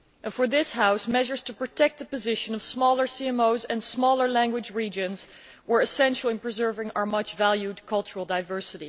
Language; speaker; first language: English; non-native, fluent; Dutch